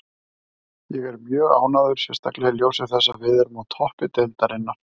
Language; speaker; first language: Icelandic; native; Icelandic